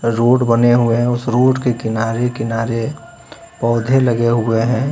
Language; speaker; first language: Hindi; native; Hindi